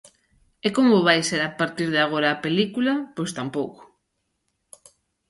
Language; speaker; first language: Galician; native; Galician